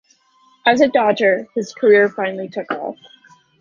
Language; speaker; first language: English; native; English